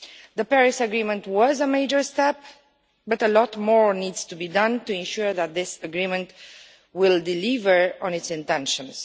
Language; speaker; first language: English; non-native, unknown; Romanian